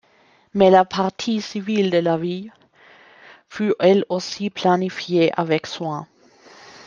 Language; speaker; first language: French; non-native, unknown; German